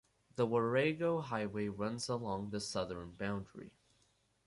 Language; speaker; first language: English; native; English